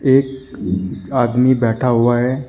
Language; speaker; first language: Hindi; native; Hindi